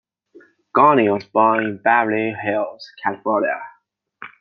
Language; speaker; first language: English; non-native, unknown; Chinese